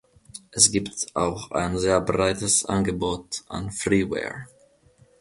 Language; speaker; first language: German; non-native, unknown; Finnish